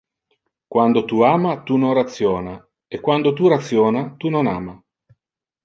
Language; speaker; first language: Interlingua; non-native, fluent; Italian